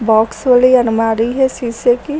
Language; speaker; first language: Hindi; native; Hindi